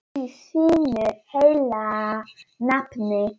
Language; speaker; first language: Icelandic; non-native, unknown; Polish